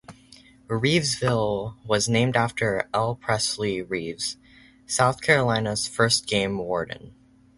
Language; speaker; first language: English; native; English